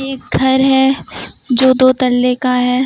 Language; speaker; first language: Hindi; native; Hindi